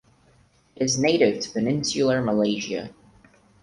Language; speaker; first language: English; non-native, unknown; Portuguese